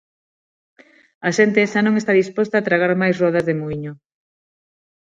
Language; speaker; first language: Galician; non-native, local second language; Spanish